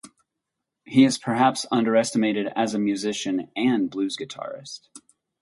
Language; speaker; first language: English; native; English